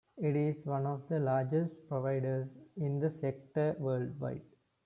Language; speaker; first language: English; non-native, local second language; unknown